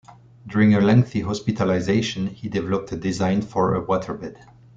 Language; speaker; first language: English; non-native, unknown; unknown